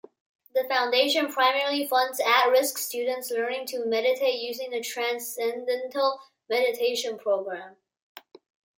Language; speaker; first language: English; non-native, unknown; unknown